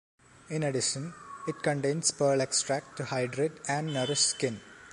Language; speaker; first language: English; non-native, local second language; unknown